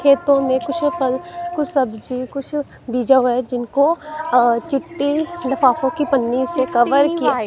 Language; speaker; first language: Hindi; non-native, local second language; Punjabi